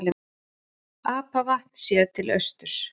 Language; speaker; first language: Icelandic; native; Icelandic